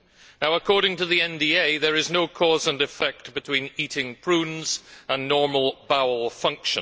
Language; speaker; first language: English; native; English